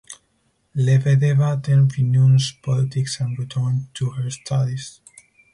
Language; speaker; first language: English; non-native, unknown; Spanish